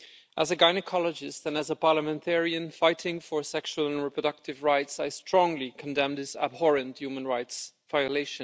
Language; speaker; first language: English; non-native, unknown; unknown